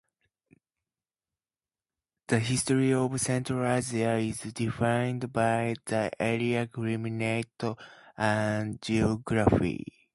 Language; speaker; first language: English; native; English